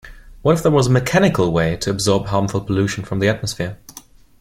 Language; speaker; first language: English; non-native, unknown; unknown